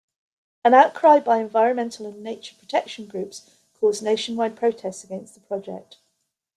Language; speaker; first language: English; native; English